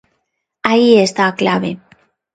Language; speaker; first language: Galician; non-native, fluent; Spanish